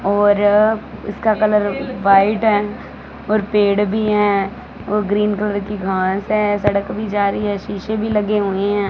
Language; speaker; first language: Hindi; non-native, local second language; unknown